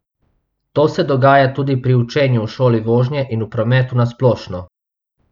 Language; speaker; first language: Slovenian; non-native, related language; Bosnian